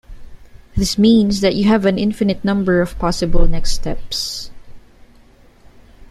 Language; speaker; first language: English; non-native, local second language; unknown